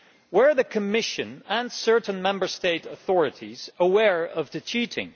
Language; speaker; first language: English; non-native, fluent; Dutch